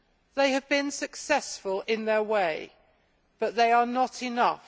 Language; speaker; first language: English; native; English